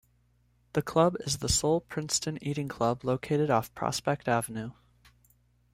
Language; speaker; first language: English; native; English